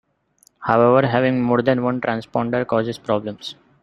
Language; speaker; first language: English; non-native, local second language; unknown